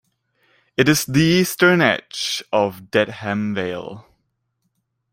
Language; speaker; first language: English; non-native, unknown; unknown